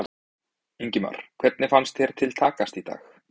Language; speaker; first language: Icelandic; native; Icelandic